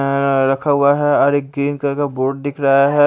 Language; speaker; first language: Hindi; native; Hindi